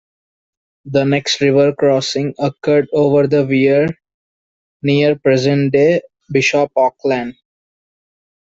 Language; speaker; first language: English; non-native, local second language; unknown